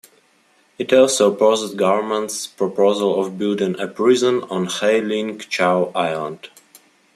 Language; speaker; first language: English; non-native, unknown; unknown